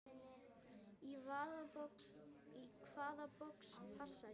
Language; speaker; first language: Icelandic; native; Icelandic